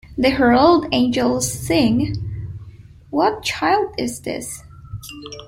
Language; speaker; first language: English; non-native, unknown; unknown